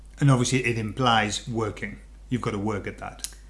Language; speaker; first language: English; native; English